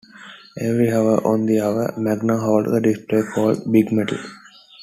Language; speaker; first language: English; non-native, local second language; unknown